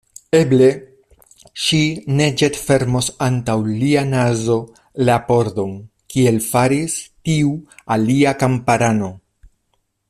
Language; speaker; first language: Esperanto; non-native, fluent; Spanish